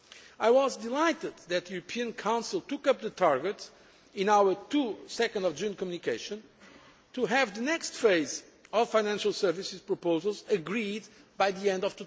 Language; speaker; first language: English; non-native, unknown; Portuguese